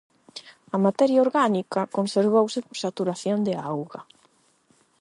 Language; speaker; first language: Galician; non-native, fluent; Spanish